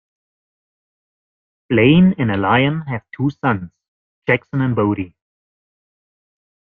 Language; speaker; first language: English; non-native, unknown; German